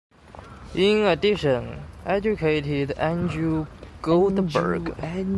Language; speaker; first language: English; non-native, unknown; Chinese